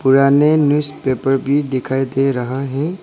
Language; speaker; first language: Hindi; early bilingual, other home language; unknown